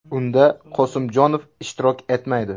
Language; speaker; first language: Uzbek; native; Uzbek